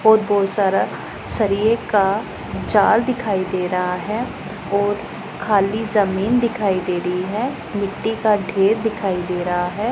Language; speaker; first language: Hindi; non-native, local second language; Punjabi